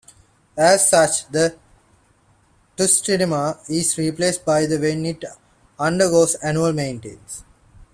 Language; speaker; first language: English; non-native, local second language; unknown